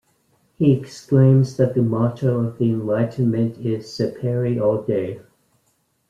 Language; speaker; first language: English; native; English